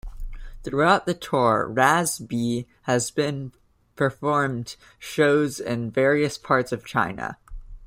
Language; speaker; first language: English; native; English